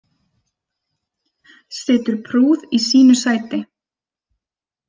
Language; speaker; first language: Icelandic; native; Icelandic